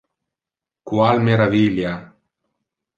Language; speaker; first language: Interlingua; non-native, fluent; Italian